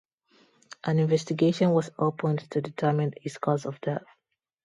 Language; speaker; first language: English; non-native, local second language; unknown